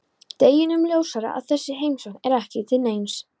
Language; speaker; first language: Icelandic; non-native, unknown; Polish